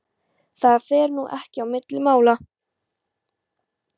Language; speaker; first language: Icelandic; non-native, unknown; Polish